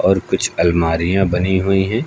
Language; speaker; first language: Hindi; native; Hindi